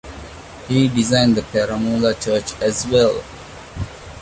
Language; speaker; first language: English; non-native, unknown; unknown